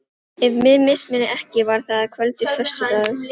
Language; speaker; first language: Icelandic; non-native, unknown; Filipino